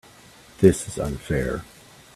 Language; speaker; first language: English; native; English